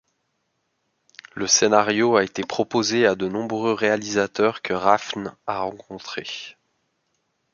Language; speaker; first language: French; native; French